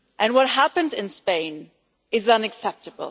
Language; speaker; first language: English; non-native, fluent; German